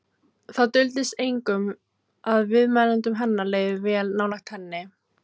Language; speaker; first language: Icelandic; non-native, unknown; Filipino